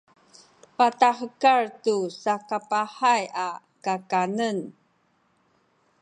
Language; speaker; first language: Sakizaya; non-native, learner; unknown